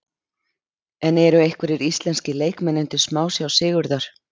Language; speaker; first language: Icelandic; native; Icelandic